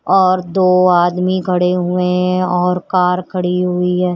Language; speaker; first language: Hindi; native; Hindi